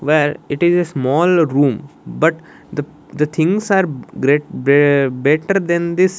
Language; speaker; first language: English; non-native, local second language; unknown